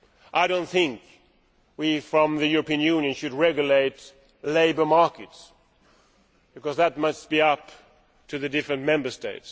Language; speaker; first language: English; non-native, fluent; Swedish